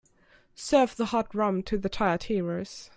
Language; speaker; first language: English; non-native, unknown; German